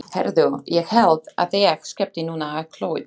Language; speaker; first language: Icelandic; non-native, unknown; Slovak